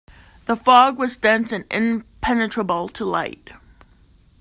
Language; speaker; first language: English; native; English